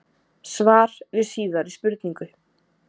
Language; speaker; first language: Icelandic; native; Icelandic